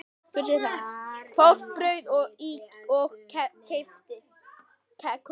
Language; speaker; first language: Icelandic; native; Icelandic